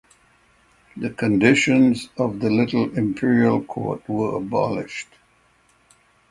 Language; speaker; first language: English; native; English